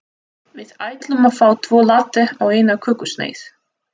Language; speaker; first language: Icelandic; non-native, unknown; Russian